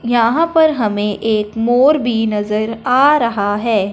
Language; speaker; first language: Hindi; non-native, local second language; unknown